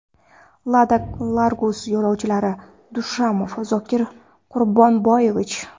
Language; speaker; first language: Uzbek; non-native, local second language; Kara-Kalpak